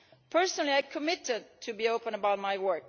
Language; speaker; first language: English; non-native, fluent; Italian